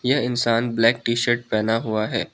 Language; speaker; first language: Hindi; non-native, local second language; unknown